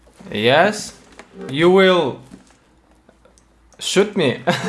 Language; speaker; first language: English; non-native, learner; Russian